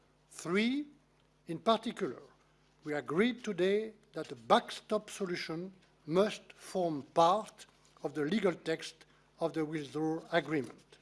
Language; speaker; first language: English; non-native, fluent; French